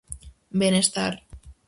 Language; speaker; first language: Galician; native; Galician